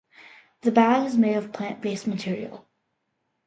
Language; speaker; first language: English; early bilingual, other home language; Malayalam